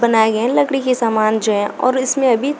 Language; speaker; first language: Hindi; native; Hindi